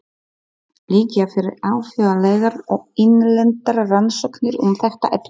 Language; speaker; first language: Icelandic; non-native, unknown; Polish